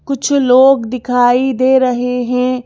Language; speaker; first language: Hindi; native; Hindi